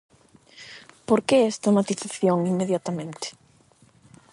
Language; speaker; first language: Galician; non-native, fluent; Spanish